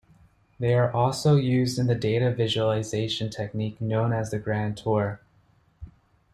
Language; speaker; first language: English; native; English